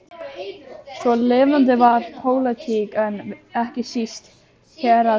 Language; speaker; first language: Icelandic; native; Icelandic